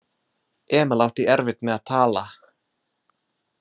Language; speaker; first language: Icelandic; non-native, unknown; English